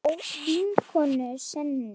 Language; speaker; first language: Icelandic; non-native, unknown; Slovak